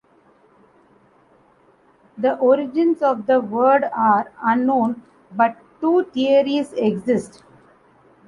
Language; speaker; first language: English; non-native, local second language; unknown